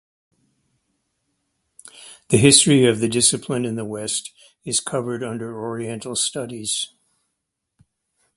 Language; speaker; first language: English; native; English